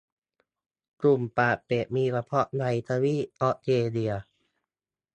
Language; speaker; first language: Thai; native; Thai